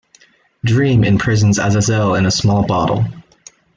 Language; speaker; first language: English; native; English